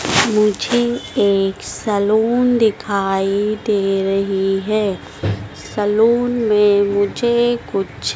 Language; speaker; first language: Hindi; native; Hindi